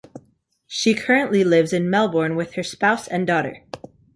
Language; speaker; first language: English; native; English